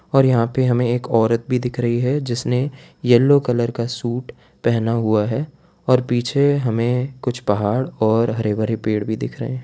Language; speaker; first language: Hindi; non-native, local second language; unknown